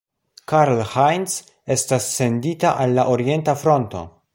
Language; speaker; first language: Esperanto; non-native, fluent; Polish